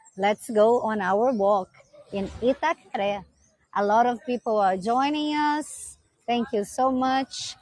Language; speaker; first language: English; non-native, fluent; Portuguese